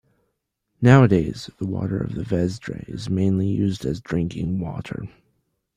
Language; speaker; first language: English; native; English